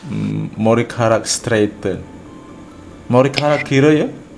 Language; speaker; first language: Korean; non-native, fluent; Indonesian